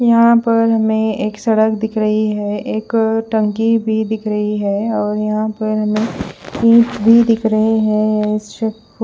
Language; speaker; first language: Hindi; non-native, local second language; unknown